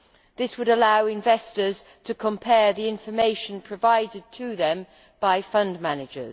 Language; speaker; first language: English; native; English